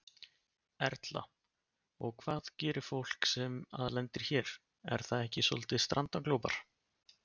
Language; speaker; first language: Icelandic; native; Icelandic